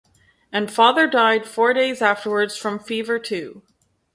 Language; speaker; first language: English; native; English